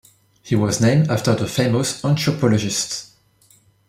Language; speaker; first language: English; non-native, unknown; French